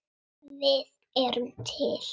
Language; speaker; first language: Icelandic; native; Icelandic